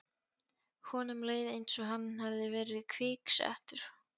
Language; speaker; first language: Icelandic; non-native, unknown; Polish